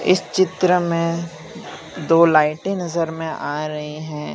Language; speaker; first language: Hindi; non-native, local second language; Gujarati